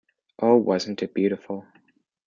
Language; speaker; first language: English; native; English